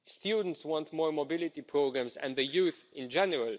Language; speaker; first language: English; non-native, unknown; Romanian